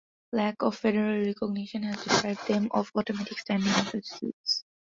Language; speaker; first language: English; non-native, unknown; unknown